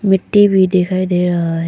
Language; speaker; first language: Hindi; non-native, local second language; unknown